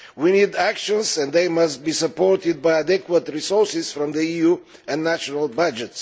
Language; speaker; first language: English; non-native, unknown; Bulgarian